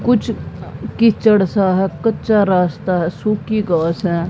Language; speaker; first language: Hindi; native; Hindi